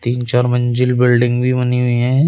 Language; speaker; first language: Hindi; native; Hindi